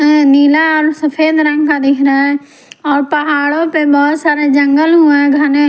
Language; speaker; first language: Hindi; non-native, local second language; Punjabi